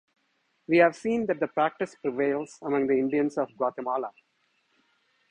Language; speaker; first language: English; non-native, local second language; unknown